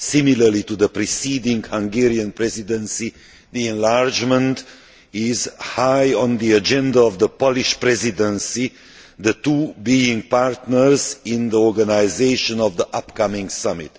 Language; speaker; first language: English; non-native, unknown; Hungarian